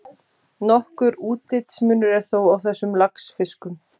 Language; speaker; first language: Icelandic; native; Icelandic